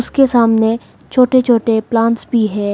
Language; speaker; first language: Hindi; non-native, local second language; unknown